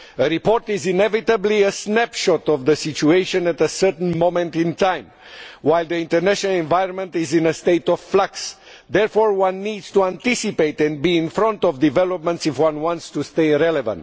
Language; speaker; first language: English; non-native, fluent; Romanian